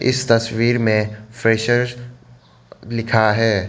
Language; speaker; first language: Hindi; non-native, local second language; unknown